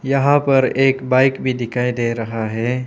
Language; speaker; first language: Hindi; non-native, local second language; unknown